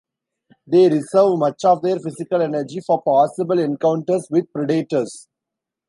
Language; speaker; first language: English; non-native, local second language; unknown